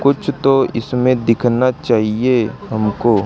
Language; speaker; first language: Hindi; native; Hindi